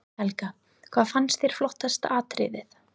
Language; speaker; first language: Icelandic; non-native, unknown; English